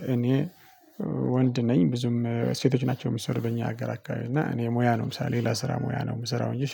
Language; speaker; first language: Amharic; non-native, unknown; Tigrinya